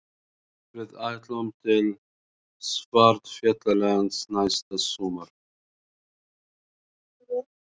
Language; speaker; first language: Icelandic; non-native, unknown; Arabic